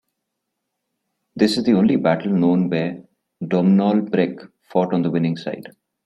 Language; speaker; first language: English; non-native, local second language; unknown